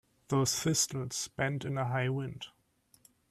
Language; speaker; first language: English; non-native, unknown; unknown